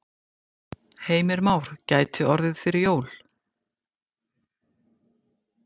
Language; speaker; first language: Icelandic; native; Icelandic